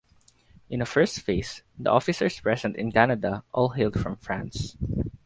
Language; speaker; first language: English; non-native, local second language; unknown